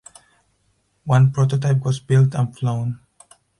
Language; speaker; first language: English; non-native, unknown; Spanish